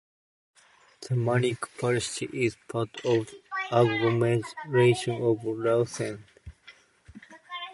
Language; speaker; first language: English; non-native, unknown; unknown